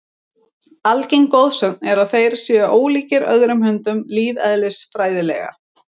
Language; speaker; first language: Icelandic; native; Icelandic